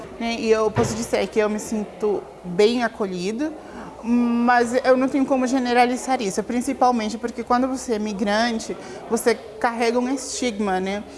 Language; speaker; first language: Portuguese; non-native, fluent; Spanish